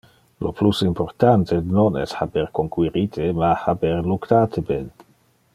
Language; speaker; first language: Interlingua; non-native, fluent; Dutch